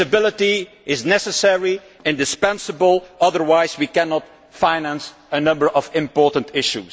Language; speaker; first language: English; non-native, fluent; Dutch